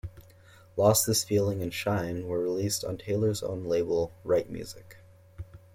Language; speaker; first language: English; native; English